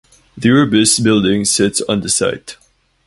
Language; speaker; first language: English; non-native, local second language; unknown